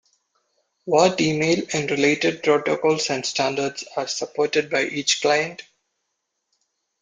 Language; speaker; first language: English; non-native, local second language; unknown